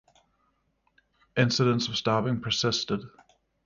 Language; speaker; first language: English; native; English